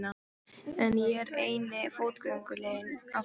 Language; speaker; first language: Icelandic; non-native, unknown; Polish